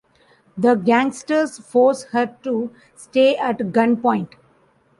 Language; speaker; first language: English; non-native, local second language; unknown